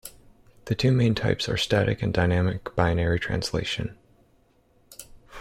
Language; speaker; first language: English; native; English